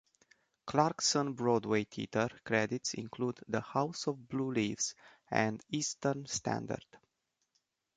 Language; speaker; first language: English; non-native, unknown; Romanian